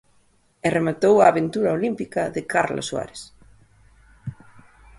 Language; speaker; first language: Galician; native; Galician